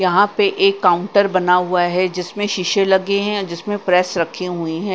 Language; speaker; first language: Hindi; non-native, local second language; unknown